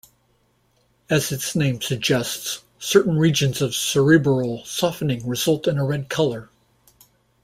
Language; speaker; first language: English; native; English